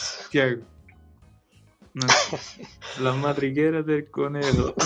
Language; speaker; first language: Spanish; non-native, related language; Portuguese